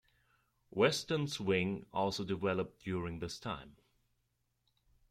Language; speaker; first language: English; non-native, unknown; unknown